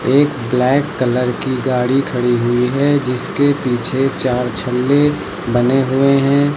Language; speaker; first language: Hindi; native; Hindi